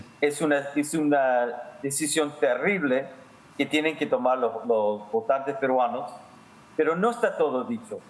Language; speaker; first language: Spanish; non-native, fluent; English